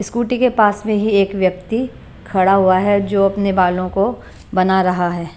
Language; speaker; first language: Hindi; non-native, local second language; Punjabi